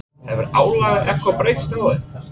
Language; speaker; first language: Icelandic; non-native, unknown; English